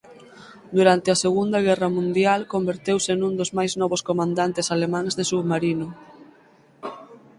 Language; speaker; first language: Galician; native; Galician